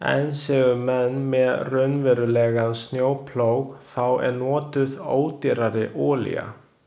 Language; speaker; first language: Icelandic; non-native, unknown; Chinese